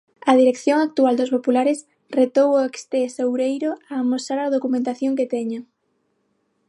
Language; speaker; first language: Galician; non-native, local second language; Spanish